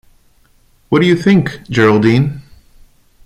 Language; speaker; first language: English; non-native, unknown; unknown